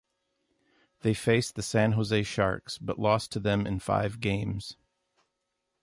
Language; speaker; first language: English; native; English